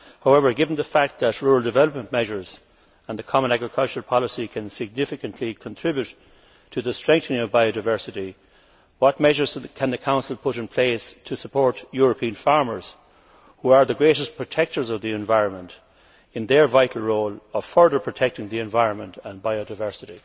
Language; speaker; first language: English; native; English